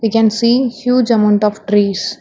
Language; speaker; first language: English; non-native, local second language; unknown